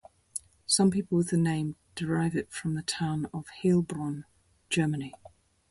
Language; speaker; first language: English; native; English